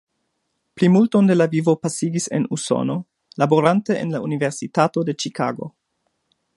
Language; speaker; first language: Esperanto; non-native, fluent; German